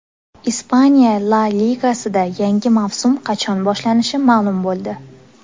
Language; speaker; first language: Uzbek; native; Uzbek